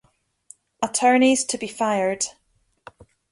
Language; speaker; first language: English; native; English